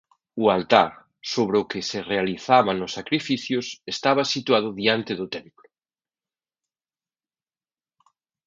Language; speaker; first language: Galician; native; Galician